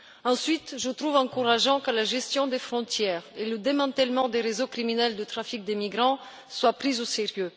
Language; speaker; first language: French; non-native, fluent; Bulgarian